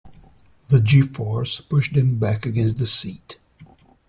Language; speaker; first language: English; non-native, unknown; Italian